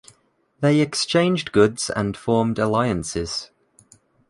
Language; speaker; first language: English; native; English